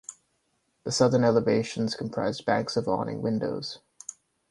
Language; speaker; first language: English; non-native, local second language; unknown